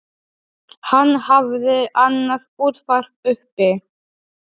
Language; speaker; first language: Icelandic; non-native, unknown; Polish